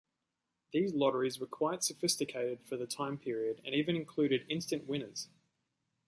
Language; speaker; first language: English; native; English